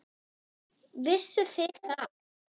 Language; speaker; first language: Icelandic; non-native, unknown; German